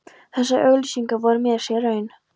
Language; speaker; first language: Icelandic; non-native, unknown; Polish